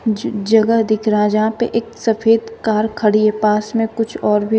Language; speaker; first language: Hindi; native; Hindi